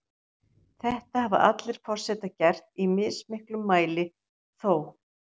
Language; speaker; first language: Icelandic; native; Icelandic